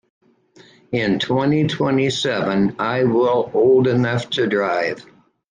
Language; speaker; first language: English; native; English